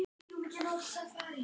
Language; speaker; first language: Icelandic; native; Icelandic